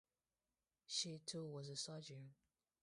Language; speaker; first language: English; non-native, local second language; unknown